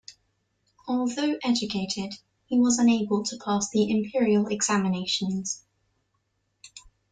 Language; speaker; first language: English; non-native, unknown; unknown